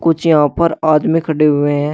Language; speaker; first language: Hindi; native; Hindi